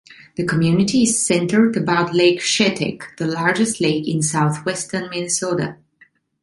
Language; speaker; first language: English; non-native, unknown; Italian